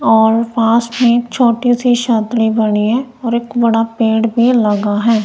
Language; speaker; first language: Hindi; non-native, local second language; Punjabi